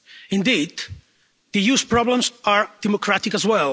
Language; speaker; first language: English; non-native, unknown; Catalan